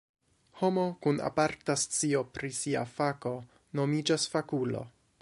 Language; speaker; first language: Esperanto; non-native, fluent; English